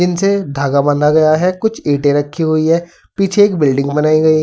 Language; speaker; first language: Hindi; native; Hindi